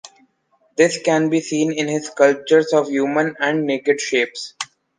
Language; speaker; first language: English; non-native, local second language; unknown